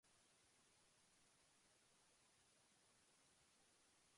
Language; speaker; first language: English; non-native, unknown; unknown